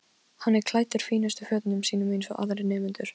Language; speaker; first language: Icelandic; non-native, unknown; Polish